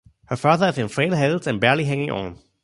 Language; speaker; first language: English; non-native, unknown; German